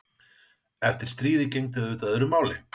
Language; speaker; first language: Icelandic; native; Icelandic